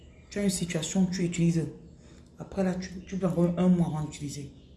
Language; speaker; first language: French; non-native, local second language; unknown